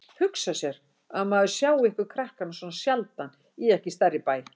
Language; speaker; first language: Icelandic; native; Icelandic